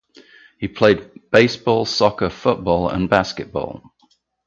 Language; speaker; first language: English; native; English